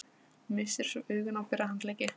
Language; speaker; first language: Icelandic; non-native, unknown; Polish